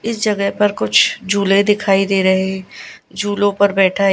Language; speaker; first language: Hindi; non-native, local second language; Gujarati